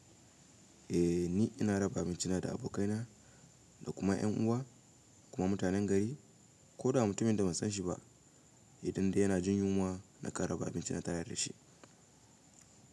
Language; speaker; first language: Hausa; native; Hausa